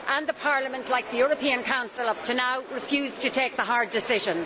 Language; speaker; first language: English; native; English